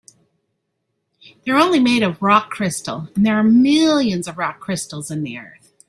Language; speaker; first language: English; native; English